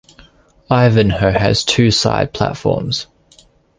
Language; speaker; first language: English; native; English